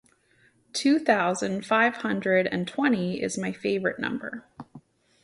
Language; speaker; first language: English; native; English